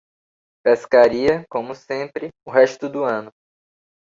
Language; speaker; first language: Portuguese; native; Portuguese